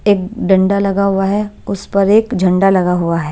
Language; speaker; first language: Hindi; non-native, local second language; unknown